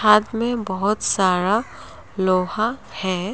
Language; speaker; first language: Hindi; non-native, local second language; Assamese